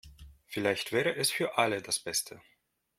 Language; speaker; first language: German; non-native, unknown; Russian